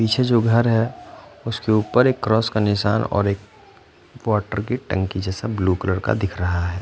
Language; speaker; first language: Hindi; non-native, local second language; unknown